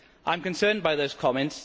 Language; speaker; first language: English; native; English